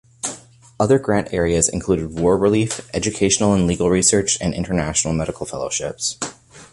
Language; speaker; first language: English; native; English